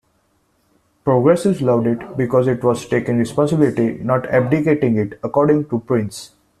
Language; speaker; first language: English; non-native, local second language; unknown